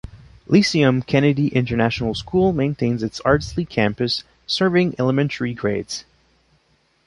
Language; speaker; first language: English; non-native, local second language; French